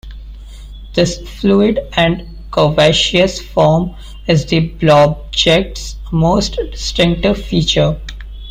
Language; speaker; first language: English; non-native, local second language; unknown